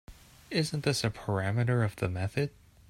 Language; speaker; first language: English; native; English